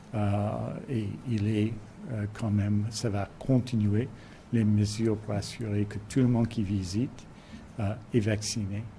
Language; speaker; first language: French; non-native, fluent; English